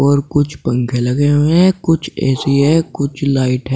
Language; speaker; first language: Hindi; native; Hindi